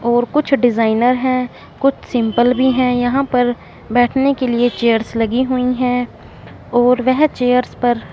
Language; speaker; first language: Hindi; non-native, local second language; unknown